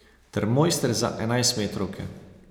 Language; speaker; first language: Slovenian; native; Slovenian